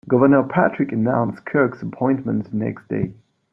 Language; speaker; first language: English; non-native, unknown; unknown